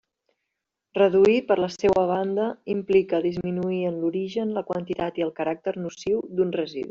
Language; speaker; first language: Catalan; native; Catalan